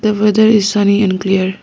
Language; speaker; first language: English; non-native, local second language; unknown